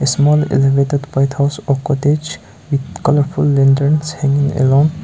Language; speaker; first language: English; non-native, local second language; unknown